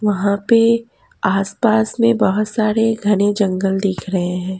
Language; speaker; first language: Hindi; native; Hindi